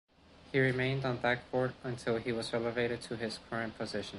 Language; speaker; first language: English; non-native, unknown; Spanish